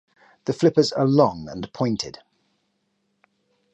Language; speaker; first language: English; native; English